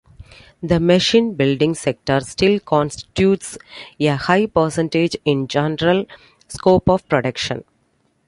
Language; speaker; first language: English; non-native, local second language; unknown